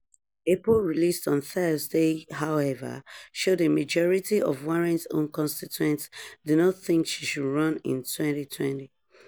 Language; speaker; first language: English; non-native, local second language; Yoruba